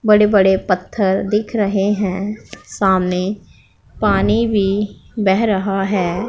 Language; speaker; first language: Hindi; non-native, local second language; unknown